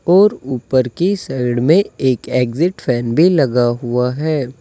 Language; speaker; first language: Hindi; native; Hindi